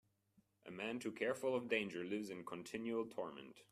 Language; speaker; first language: English; non-native, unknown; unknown